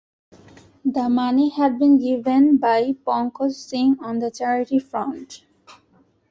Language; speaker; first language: English; non-native, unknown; Bangla